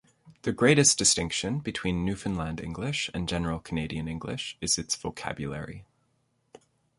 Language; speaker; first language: English; native; English